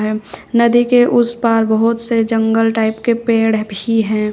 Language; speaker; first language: Hindi; native; Hindi